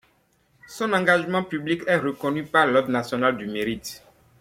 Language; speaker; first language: French; non-native, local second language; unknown